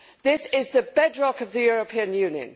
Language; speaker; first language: English; native; English